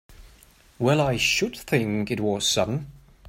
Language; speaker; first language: English; non-native, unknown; German